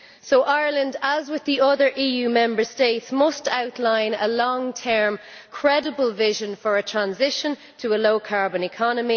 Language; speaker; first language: English; native; English